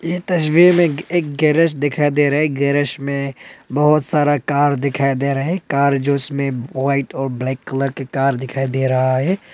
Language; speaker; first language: Hindi; non-native, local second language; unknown